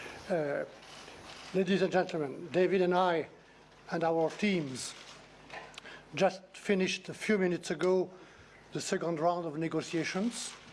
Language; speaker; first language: English; non-native, fluent; French